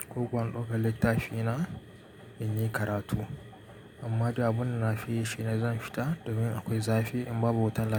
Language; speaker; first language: Hausa; native; Hausa